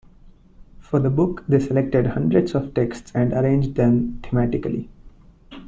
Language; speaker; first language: English; non-native, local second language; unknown